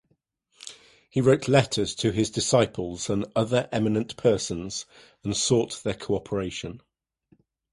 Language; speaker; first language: English; native; English